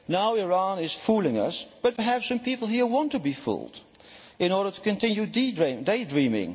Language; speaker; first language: English; non-native, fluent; Dutch